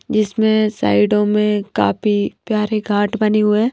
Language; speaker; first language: Hindi; non-native, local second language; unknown